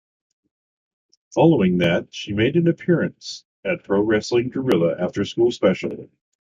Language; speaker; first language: English; native; English